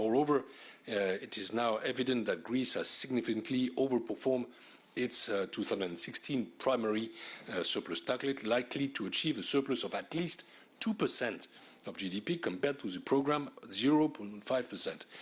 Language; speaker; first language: English; non-native, fluent; French